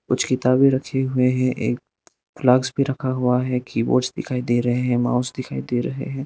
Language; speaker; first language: Hindi; non-native, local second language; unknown